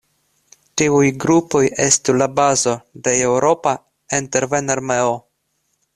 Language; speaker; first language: Esperanto; non-native, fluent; Russian